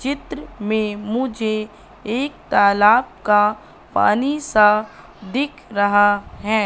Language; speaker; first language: Hindi; native; Hindi